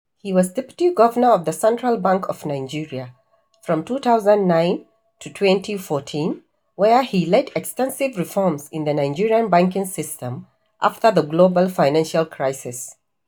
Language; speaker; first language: English; non-native, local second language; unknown